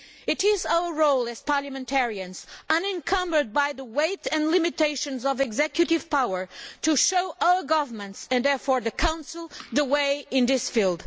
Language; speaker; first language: English; non-native, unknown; Portuguese